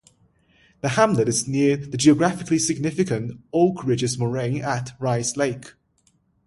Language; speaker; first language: English; non-native, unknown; Chinese